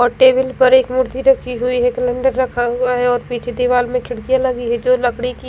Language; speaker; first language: Hindi; non-native, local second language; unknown